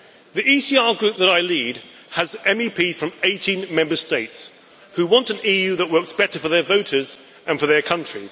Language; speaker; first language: English; native; English